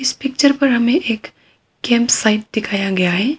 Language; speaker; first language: Hindi; non-native, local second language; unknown